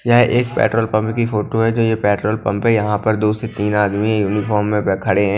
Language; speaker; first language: Hindi; non-native, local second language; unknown